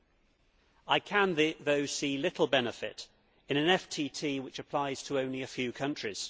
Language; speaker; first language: English; native; English